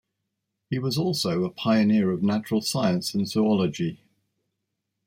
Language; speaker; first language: English; native; English